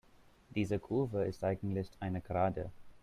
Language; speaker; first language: German; non-native, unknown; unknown